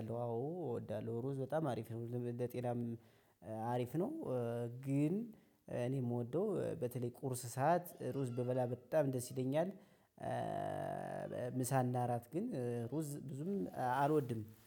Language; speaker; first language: Amharic; native; Amharic